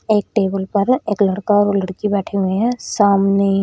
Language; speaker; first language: Hindi; native; Hindi